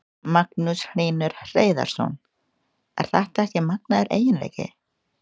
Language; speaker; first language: Icelandic; non-native, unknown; Indonesian